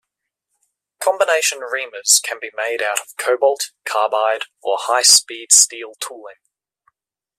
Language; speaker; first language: English; native; English